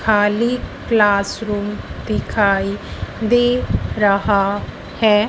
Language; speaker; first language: Hindi; native; Hindi